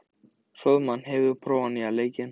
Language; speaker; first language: Icelandic; native; Icelandic